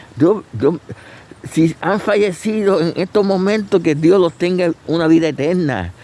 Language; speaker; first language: Spanish; native; Spanish